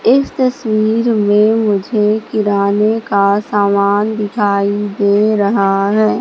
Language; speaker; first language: Hindi; native; Hindi